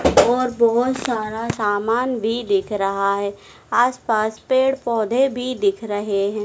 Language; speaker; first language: Hindi; native; Hindi